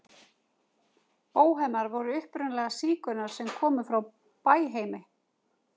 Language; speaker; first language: Icelandic; native; Icelandic